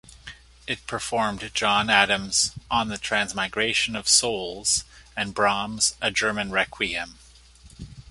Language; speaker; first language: English; native; English